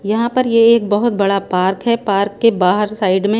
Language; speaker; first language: Hindi; non-native, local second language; Punjabi